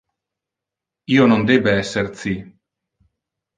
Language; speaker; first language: Interlingua; non-native, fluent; Italian